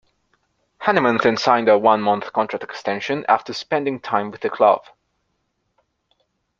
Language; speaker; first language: English; non-native, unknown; Spanish